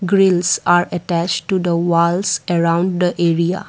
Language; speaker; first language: English; non-native, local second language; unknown